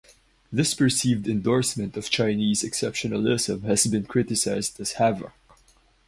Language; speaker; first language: English; non-native, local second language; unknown